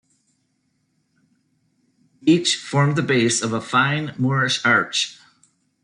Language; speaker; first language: English; native; English